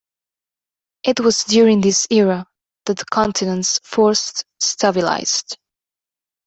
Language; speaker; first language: English; non-native, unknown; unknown